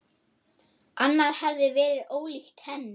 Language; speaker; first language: Icelandic; non-native, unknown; German